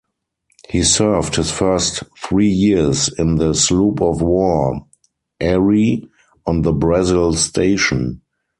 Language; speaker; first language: English; non-native, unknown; German